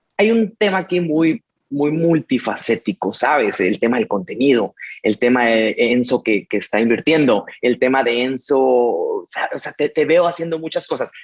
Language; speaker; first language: Spanish; native; Spanish